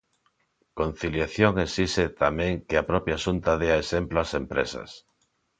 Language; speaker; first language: Galician; non-native, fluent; Spanish